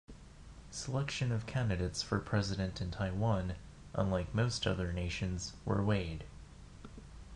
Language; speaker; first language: English; non-native, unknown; Japanese